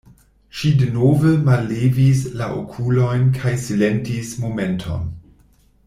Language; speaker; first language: Esperanto; non-native, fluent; German